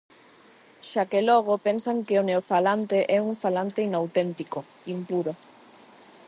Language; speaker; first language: Galician; non-native, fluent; Spanish